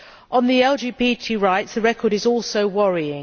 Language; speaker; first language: English; native; English